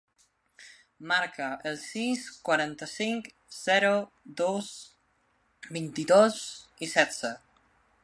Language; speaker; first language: Catalan; non-native, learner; Spanish